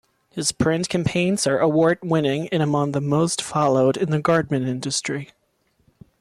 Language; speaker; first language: English; non-native, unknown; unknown